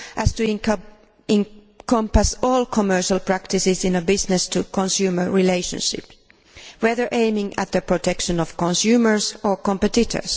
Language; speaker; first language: English; non-native, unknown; Finnish